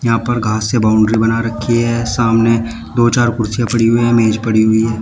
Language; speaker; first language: Hindi; native; Hindi